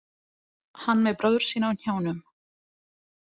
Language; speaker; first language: Icelandic; non-native, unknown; Italian